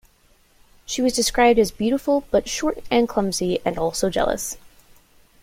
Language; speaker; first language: English; native; English